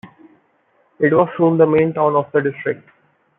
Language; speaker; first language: English; non-native, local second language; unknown